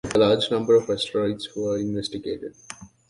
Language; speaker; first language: English; native; English